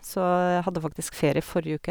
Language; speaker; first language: Norwegian; native; Norwegian